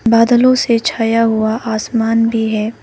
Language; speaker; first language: Hindi; non-native, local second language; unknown